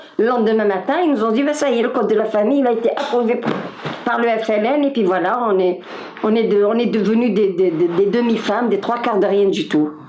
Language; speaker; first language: French; non-native, local second language; Arabic